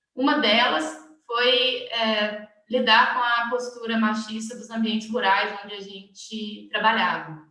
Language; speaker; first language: Portuguese; native; Portuguese